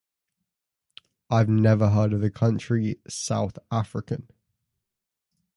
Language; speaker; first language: English; native; English